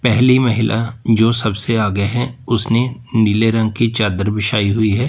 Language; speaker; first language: Hindi; native; Hindi